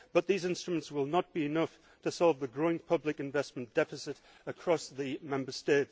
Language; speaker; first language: English; native; English